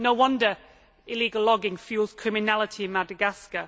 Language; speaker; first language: English; native; English